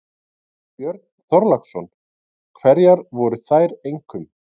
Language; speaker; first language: Icelandic; native; Icelandic